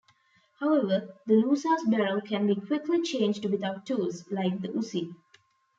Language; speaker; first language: English; non-native, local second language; Tamil